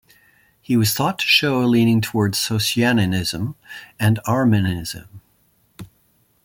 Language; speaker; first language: English; native; English